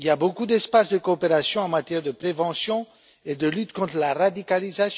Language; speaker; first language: French; non-native, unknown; Romanian